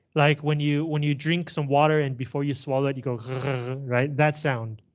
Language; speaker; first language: English; native; English